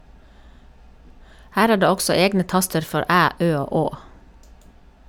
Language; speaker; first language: Norwegian; native; Norwegian